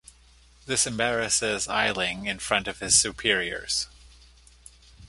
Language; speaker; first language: English; native; English